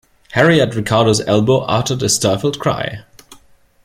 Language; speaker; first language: English; non-native, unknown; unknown